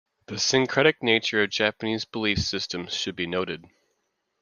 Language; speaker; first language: English; native; English